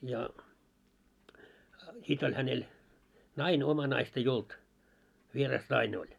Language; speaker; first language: Finnish; early bilingual, heritage; Finnish